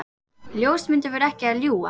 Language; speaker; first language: Icelandic; native; Icelandic